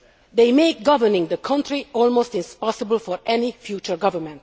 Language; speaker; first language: English; non-native, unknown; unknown